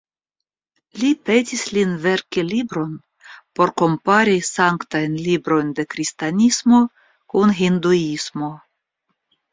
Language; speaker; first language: Esperanto; non-native, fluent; Russian